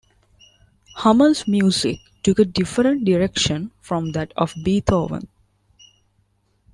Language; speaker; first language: English; non-native, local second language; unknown